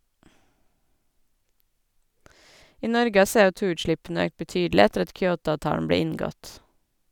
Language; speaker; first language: Norwegian; native; Norwegian